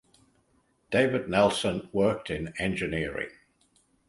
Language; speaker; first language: English; native; English